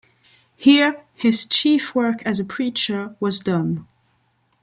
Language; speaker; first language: English; non-native, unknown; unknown